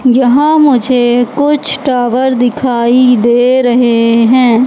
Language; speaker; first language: Hindi; native; Hindi